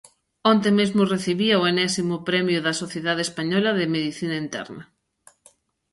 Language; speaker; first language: Galician; native; Galician